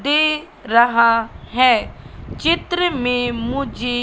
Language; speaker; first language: Hindi; native; Hindi